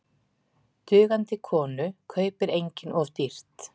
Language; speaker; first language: Icelandic; native; Icelandic